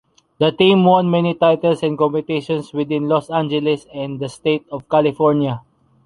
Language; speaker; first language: English; non-native, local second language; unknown